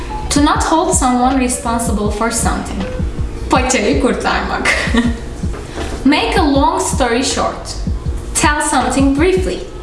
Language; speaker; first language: English; non-native, fluent; Turkish